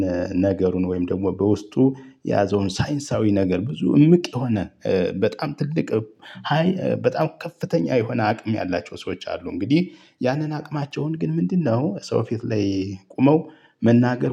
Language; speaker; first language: Amharic; native; Amharic